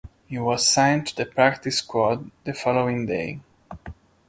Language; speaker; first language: English; non-native, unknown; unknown